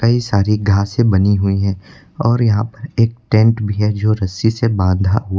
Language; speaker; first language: Hindi; native; Hindi